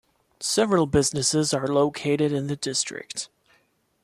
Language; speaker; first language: English; non-native, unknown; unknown